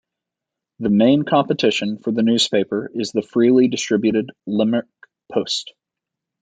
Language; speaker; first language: English; native; English